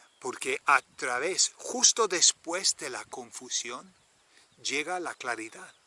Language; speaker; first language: Spanish; non-native, fluent; English